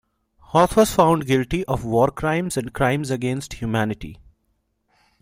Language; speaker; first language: English; non-native, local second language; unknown